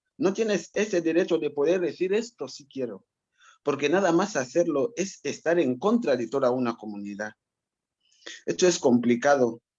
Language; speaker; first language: Spanish; non-native, local second language; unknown